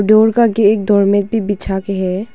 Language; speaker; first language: Hindi; non-native, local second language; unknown